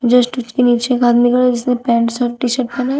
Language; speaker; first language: Hindi; native; Hindi